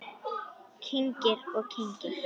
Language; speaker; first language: Icelandic; native; Icelandic